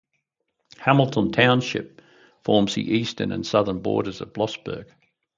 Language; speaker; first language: English; native; English